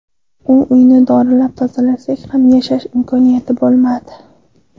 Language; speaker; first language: Uzbek; non-native, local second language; Kara-Kalpak